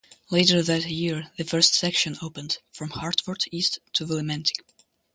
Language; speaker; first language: English; non-native, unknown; Russian